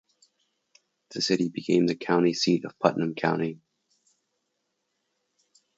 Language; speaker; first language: English; native; English